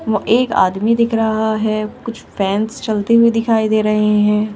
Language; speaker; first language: Hindi; native; Hindi